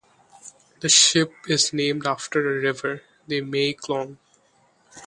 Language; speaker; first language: English; non-native, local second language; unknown